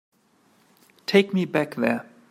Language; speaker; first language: English; native; English